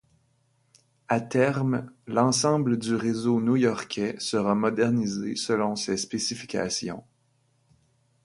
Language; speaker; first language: French; native; French